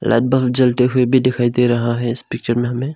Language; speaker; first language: Hindi; non-native, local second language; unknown